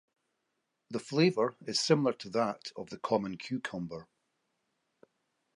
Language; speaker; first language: English; native; English